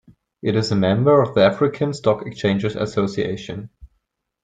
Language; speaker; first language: English; non-native, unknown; German